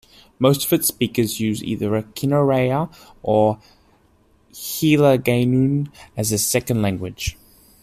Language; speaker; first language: English; native; English